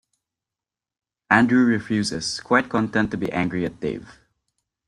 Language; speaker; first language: English; non-native, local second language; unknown